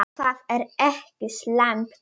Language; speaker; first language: Icelandic; non-native, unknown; Polish